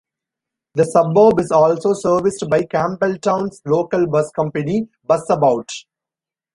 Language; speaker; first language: English; non-native, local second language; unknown